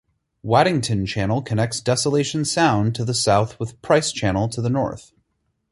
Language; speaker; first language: English; native; English